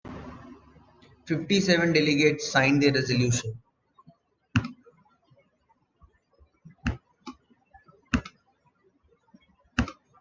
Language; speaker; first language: English; non-native, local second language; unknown